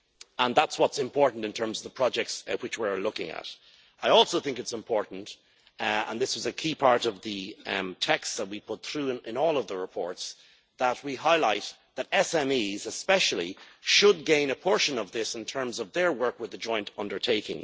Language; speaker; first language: English; native; English